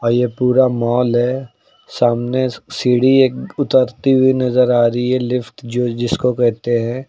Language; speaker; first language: Hindi; native; Hindi